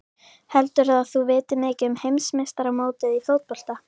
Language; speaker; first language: Icelandic; native; Icelandic